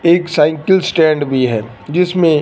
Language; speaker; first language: Hindi; non-native, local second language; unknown